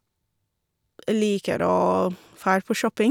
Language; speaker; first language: Norwegian; non-native, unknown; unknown